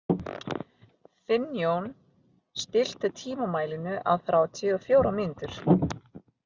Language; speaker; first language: Icelandic; non-native, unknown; Filipino